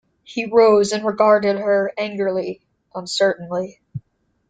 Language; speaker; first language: English; native; English